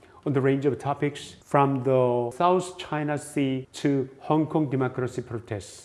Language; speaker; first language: English; non-native, fluent; Korean